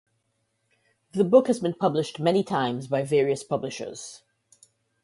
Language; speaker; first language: English; native; English